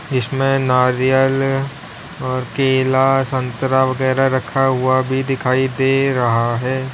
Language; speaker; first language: Hindi; native; Hindi